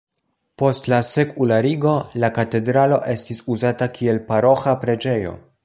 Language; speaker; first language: Esperanto; non-native, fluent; Polish